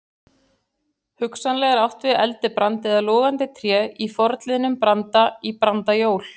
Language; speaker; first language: Icelandic; native; Icelandic